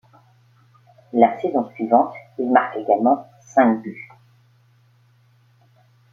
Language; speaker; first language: French; native; French